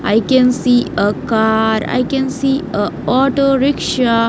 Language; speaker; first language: English; non-native, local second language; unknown